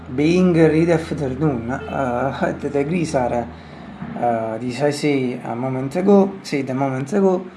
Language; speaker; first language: English; non-native, fluent; Italian